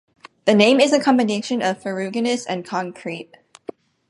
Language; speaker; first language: English; native; English